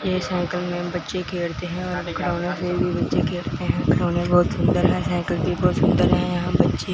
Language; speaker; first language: Hindi; non-native, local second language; Punjabi